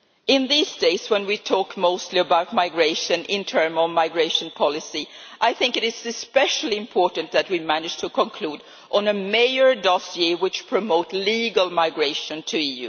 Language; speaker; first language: English; non-native, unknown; Swedish